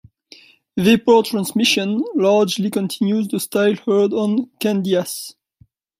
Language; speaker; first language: English; non-native, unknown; French